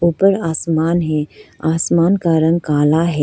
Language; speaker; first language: Hindi; non-native, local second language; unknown